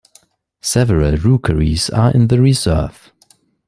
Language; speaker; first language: English; non-native, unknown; German